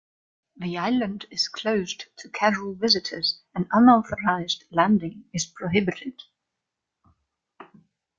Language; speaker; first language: English; non-native, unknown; German